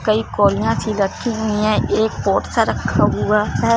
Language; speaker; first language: Hindi; non-native, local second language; Punjabi